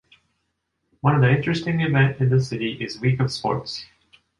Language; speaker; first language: English; non-native, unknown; Japanese